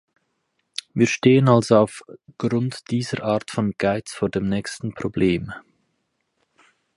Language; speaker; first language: German; native; German